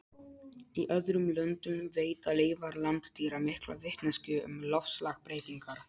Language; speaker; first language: Icelandic; non-native, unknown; Polish